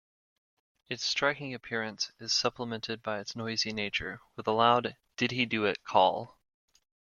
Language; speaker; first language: English; native; English